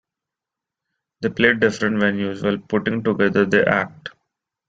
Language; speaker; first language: English; non-native, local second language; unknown